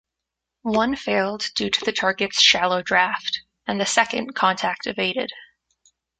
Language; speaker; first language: English; native; English